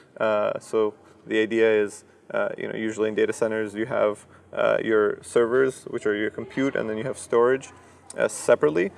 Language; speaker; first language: English; early bilingual, other home language; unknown